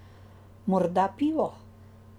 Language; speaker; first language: Slovenian; native; Slovenian